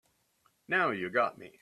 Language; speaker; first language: English; native; English